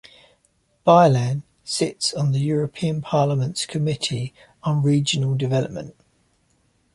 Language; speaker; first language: English; native; English